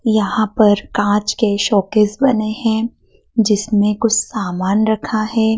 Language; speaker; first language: Hindi; native; Hindi